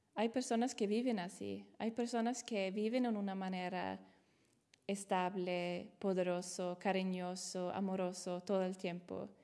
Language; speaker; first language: Spanish; non-native, fluent; Swedish